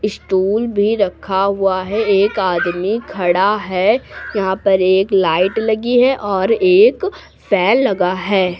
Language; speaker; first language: Hindi; native; Hindi